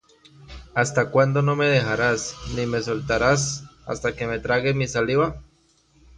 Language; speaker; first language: Spanish; native; Spanish